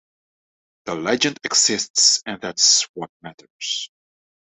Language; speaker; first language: English; non-native, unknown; Dutch